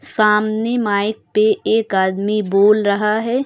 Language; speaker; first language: Hindi; native; Hindi